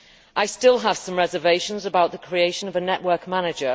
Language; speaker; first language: English; native; English